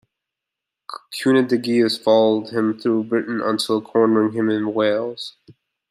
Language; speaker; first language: English; native; English